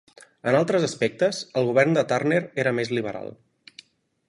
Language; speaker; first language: Catalan; native; Catalan